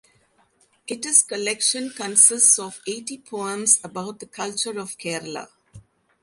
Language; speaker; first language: English; non-native, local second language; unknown